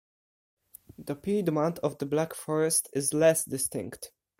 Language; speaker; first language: English; non-native, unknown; Polish